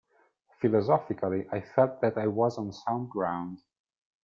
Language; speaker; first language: English; non-native, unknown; Italian